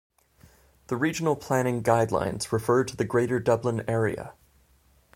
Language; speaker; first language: English; native; English